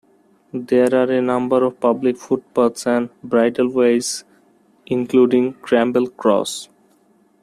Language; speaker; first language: English; non-native, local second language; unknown